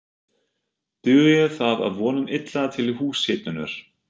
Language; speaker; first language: Icelandic; non-native, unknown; German